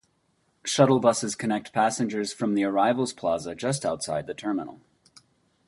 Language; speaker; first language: English; native; English